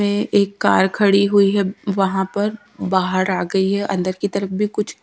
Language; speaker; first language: Hindi; native; Hindi